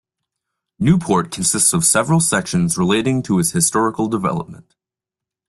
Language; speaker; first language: English; native; English